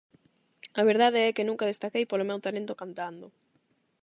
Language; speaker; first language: Galician; non-native, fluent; Spanish